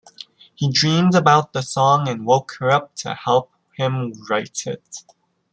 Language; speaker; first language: English; native; English